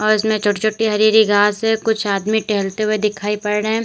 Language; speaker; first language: Hindi; native; Hindi